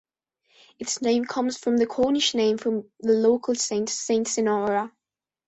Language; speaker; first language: English; non-native, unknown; Spanish